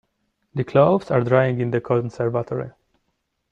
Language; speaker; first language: English; non-native, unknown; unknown